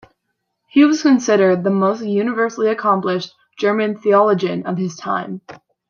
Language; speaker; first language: English; native; English